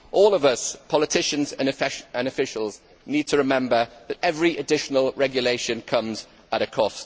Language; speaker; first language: English; native; English